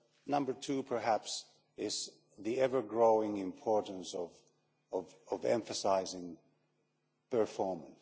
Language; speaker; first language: English; non-native, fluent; Finnish